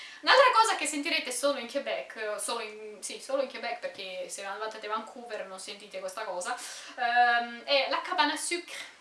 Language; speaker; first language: Italian; non-native, fluent; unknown